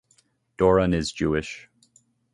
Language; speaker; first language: English; native; English